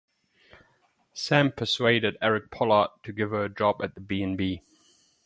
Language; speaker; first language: English; non-native, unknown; German